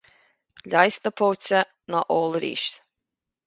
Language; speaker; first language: Irish; native; Irish